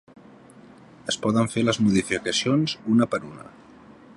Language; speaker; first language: Catalan; native; Catalan